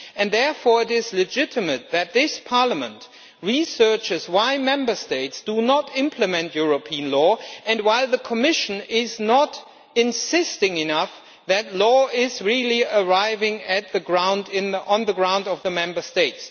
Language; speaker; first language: English; non-native, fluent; German